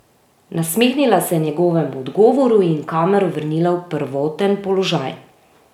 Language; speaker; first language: Slovenian; native; Slovenian